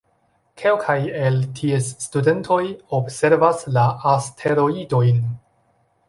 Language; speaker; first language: Esperanto; non-native, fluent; Chinese